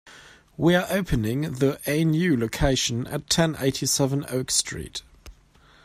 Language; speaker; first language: English; non-native, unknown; German